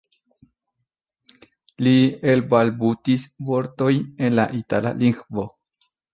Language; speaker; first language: Esperanto; non-native, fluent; Spanish